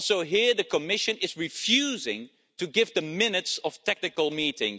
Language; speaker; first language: English; non-native, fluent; Dutch